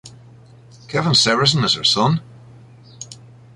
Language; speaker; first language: English; native; English